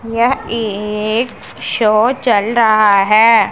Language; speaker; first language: Hindi; non-native, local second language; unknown